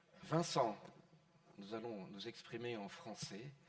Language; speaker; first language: French; native; French